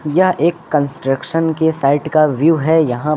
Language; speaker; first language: Hindi; native; Hindi